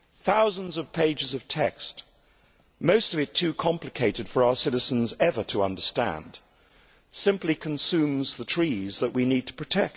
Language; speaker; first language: English; native; English